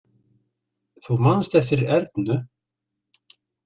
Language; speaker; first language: Icelandic; native; Icelandic